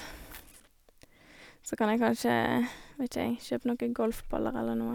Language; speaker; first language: Norwegian; native; Norwegian